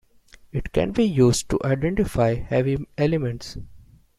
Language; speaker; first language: English; non-native, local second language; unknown